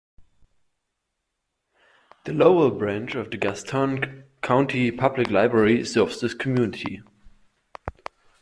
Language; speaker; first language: English; non-native, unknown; German